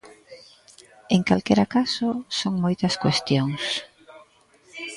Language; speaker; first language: Galician; native; Galician